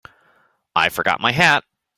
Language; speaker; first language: English; native; English